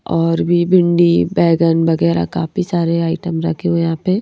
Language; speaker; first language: Hindi; native; Hindi